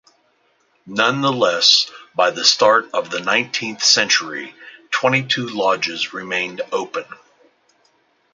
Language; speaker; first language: English; native; English